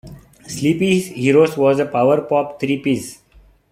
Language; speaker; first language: English; non-native, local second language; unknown